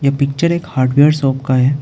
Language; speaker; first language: Hindi; non-native, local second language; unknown